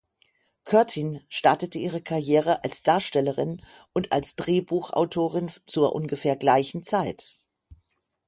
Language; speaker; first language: German; native; German